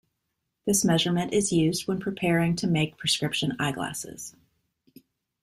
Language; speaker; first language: English; native; English